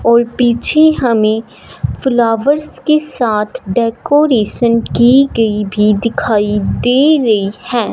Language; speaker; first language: Hindi; non-native, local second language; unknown